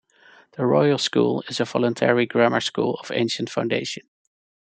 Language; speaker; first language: English; non-native, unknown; Dutch